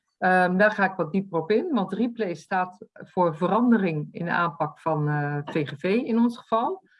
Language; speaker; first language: Dutch; native; Dutch